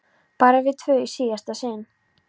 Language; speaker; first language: Icelandic; non-native, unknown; Polish